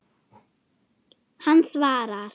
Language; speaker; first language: Icelandic; non-native, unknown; German